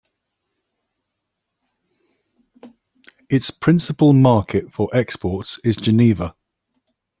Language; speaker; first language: English; native; English